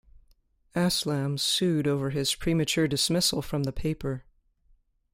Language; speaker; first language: English; native; English